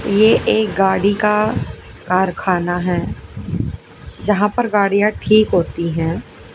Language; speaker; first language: Hindi; native; Hindi